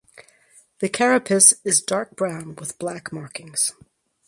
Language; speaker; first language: English; native; English